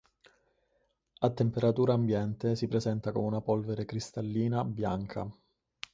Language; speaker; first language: Italian; native; Italian